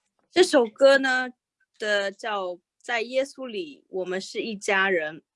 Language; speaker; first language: Chinese; native; Chinese